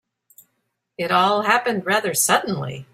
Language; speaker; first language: English; native; English